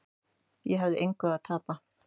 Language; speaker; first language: Icelandic; native; Icelandic